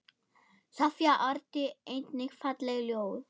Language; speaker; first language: Icelandic; non-native, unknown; German